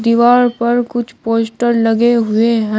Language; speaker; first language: Hindi; native; Hindi